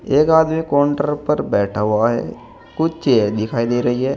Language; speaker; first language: Hindi; native; Hindi